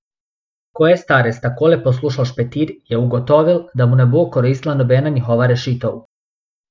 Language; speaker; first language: Slovenian; non-native, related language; Bosnian